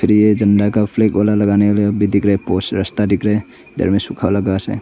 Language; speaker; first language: Hindi; non-native, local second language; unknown